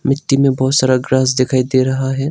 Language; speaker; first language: Hindi; non-native, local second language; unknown